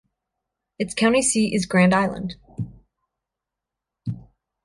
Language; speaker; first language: English; native; English